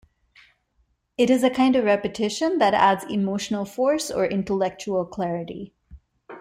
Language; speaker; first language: English; non-native, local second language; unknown